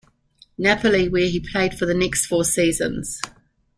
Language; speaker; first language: English; native; English